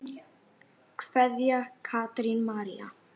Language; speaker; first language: Icelandic; native; Icelandic